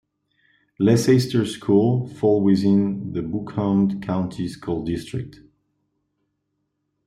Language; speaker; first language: English; non-native, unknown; French